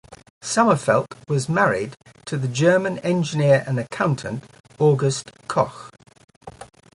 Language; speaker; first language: English; native; English